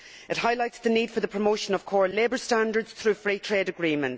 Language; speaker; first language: English; native; English